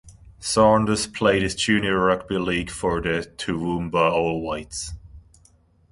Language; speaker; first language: English; non-native, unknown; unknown